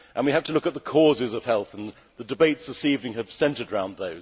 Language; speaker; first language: English; native; English